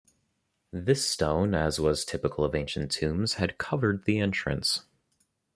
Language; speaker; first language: English; native; English